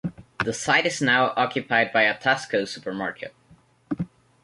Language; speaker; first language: English; native; English